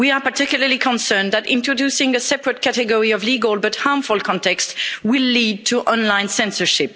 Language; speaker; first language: English; non-native, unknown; French